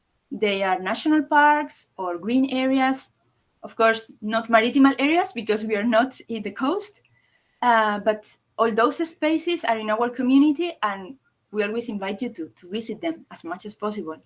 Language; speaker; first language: English; non-native, fluent; Spanish